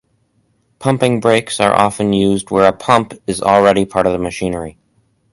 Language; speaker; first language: English; native; English